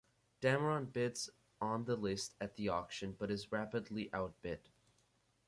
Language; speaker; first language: English; native; English